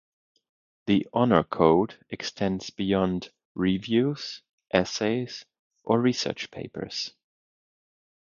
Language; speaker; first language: English; non-native, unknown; Spanish